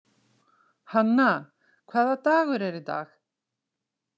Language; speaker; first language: Icelandic; native; Icelandic